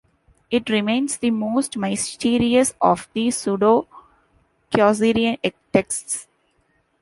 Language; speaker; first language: English; non-native, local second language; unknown